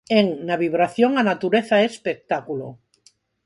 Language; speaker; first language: Galician; non-native, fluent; Spanish